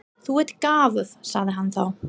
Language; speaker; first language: Icelandic; non-native, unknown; English